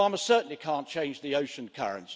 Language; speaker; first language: English; native; English